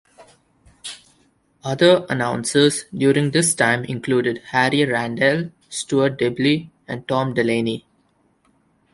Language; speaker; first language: English; non-native, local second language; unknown